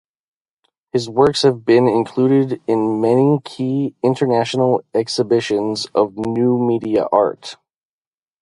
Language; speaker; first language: English; native; English